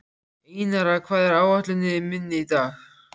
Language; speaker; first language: Icelandic; native; Icelandic